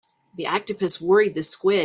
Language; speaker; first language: English; native; English